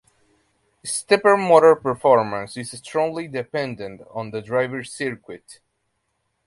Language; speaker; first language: English; native; English